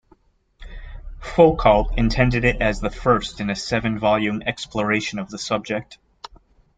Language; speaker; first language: English; native; English